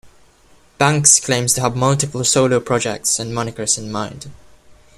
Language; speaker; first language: English; non-native, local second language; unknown